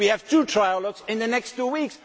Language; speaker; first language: English; non-native, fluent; Dutch